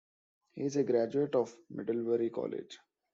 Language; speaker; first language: English; non-native, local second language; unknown